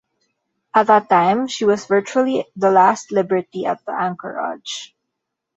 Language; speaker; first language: English; non-native, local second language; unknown